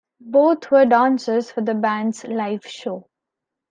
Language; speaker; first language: English; non-native, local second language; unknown